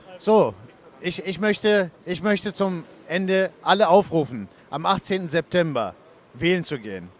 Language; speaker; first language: German; early bilingual, other home language; Turkish